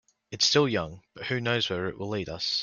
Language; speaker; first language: English; native; English